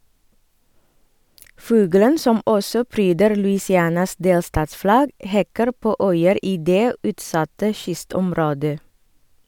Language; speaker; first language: Norwegian; non-native, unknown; Indonesian